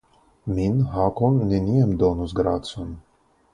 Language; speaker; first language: Esperanto; non-native, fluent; Russian